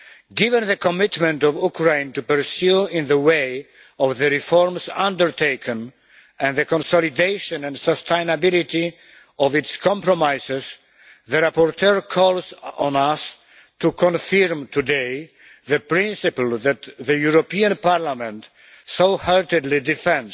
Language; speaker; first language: English; non-native, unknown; Polish